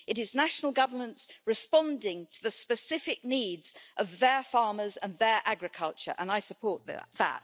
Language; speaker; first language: English; native; English